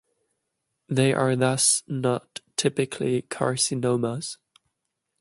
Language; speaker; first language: English; non-native, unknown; German